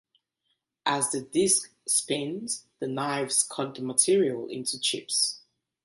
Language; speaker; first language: English; native; English